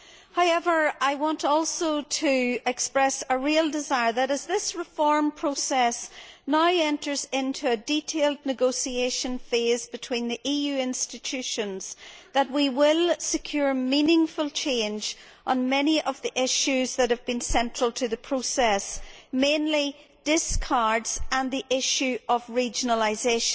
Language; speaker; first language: English; native; English